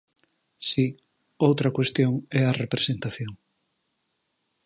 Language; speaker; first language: Galician; native; Galician